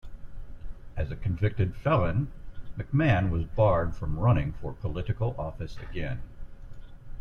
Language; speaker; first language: English; native; English